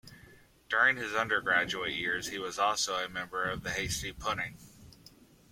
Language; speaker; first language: English; native; English